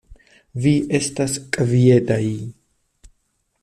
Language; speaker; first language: Esperanto; non-native, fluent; Spanish